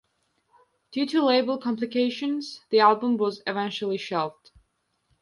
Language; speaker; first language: English; non-native, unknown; Georgian